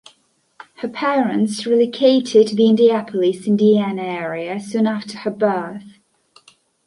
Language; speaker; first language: English; non-native, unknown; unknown